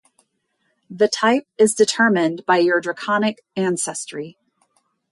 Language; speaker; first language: English; native; English